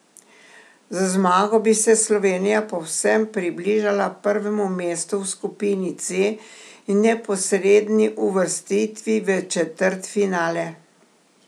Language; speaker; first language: Slovenian; native; Slovenian